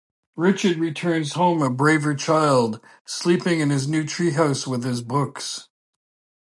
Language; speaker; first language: English; native; English